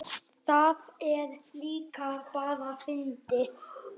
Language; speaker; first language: Icelandic; native; Icelandic